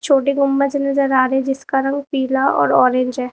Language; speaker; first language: Hindi; native; Hindi